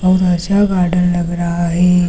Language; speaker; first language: Hindi; native; Hindi